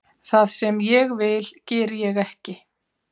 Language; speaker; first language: Icelandic; native; Icelandic